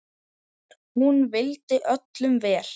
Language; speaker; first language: Icelandic; native; Icelandic